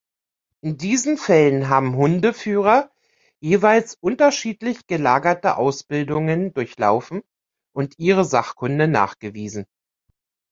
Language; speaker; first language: German; native; German